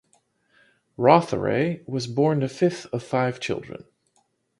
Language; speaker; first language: English; non-native, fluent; Dutch